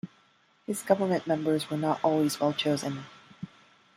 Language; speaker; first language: English; non-native, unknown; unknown